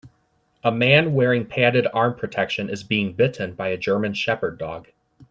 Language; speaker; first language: English; native; English